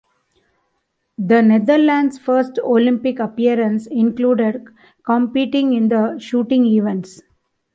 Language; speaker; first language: English; non-native, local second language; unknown